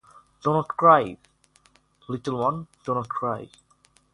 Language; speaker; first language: English; non-native, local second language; Bangla